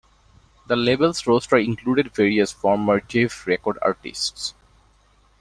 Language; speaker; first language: English; non-native, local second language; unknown